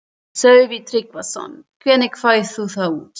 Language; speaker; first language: Icelandic; non-native, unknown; German